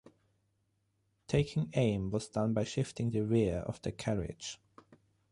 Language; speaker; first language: English; non-native, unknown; German